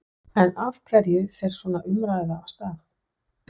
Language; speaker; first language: Icelandic; non-native, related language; Danish